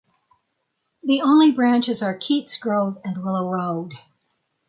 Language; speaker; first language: English; native; English